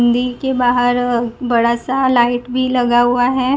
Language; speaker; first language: Hindi; non-native, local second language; Gujarati